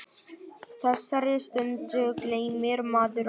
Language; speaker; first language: Icelandic; non-native, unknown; Vietnamese